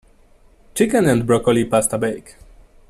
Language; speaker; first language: English; non-native, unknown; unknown